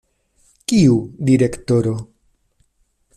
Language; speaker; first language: Esperanto; non-native, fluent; Spanish